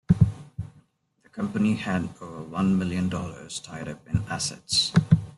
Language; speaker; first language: English; non-native, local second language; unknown